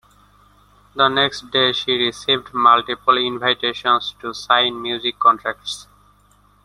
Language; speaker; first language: English; non-native, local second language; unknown